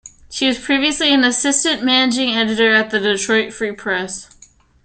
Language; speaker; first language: English; native; English